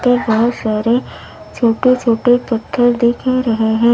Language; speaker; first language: Hindi; native; Hindi